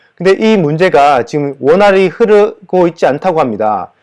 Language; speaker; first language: Korean; native; Korean